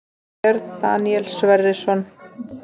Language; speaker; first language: Icelandic; native; Icelandic